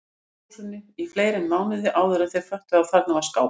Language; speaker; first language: Icelandic; native; Icelandic